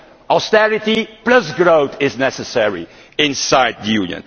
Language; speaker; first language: English; non-native, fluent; Dutch